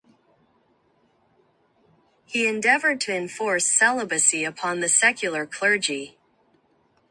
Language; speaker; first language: English; non-native, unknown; Japanese